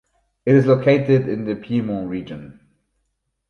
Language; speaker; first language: English; non-native, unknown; German